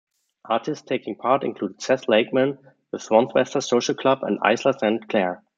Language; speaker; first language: English; non-native, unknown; German